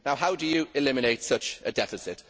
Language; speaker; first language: English; native; English